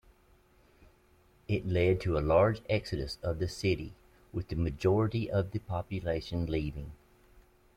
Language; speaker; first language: English; native; English